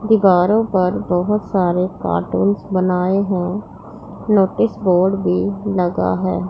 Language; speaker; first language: Hindi; non-native, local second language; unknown